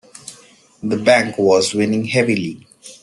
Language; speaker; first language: English; non-native, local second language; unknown